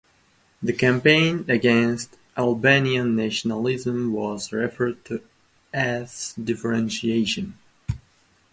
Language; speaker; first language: English; non-native, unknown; Uzbek